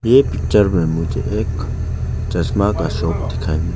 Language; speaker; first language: Hindi; non-native, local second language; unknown